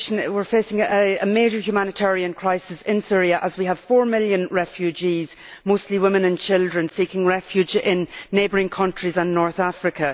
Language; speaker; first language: English; native; English